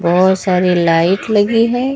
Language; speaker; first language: Hindi; native; Hindi